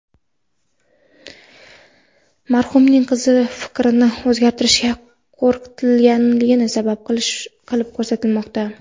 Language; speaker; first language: Uzbek; non-native, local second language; Kara-Kalpak